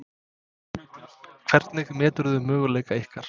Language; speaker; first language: Icelandic; non-native, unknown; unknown